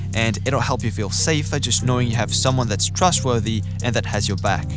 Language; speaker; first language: English; native; English